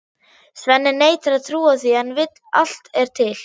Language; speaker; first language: Icelandic; non-native, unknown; German